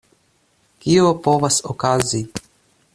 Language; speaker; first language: Esperanto; non-native, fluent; Russian